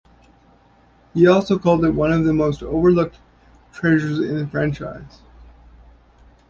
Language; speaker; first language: English; native; English